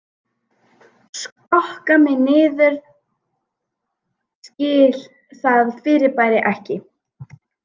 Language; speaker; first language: Icelandic; native; Icelandic